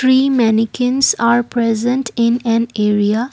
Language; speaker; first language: English; non-native, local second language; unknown